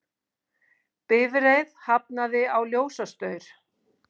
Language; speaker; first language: Icelandic; native; Icelandic